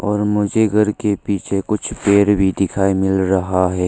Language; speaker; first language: Hindi; non-native, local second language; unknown